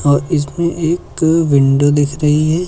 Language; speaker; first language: Hindi; native; Hindi